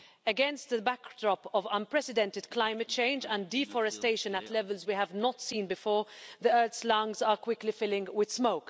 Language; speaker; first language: English; non-native, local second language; Maltese